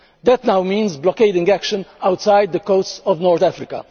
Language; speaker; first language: English; non-native, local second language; Maltese